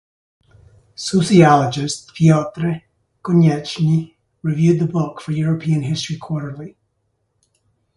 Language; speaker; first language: English; native; English